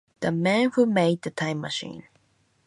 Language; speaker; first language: English; non-native, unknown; Japanese